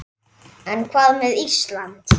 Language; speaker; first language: Icelandic; native; Icelandic